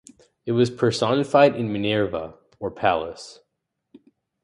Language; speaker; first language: English; native; English